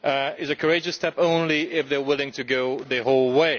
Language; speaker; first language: English; non-native, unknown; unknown